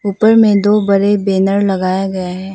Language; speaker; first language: Hindi; non-native, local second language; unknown